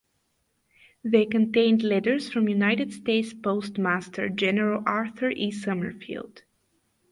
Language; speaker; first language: English; non-native, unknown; Bulgarian